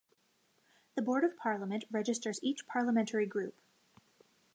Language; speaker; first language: English; native; English